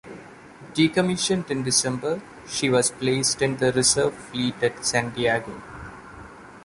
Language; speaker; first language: English; non-native, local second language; Malayalam